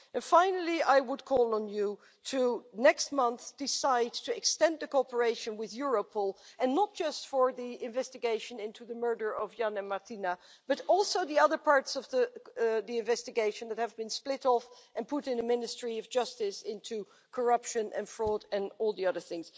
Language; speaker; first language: English; non-native, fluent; Dutch